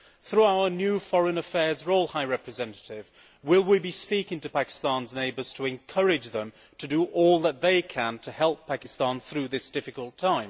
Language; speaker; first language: English; native; English